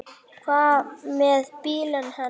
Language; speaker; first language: Icelandic; native; Icelandic